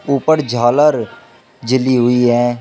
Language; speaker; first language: Hindi; native; Hindi